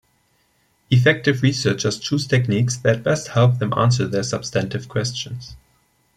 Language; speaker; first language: English; non-native, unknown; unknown